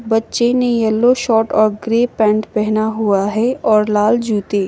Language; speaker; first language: Hindi; non-native, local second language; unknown